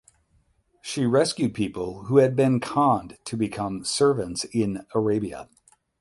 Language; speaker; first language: English; native; English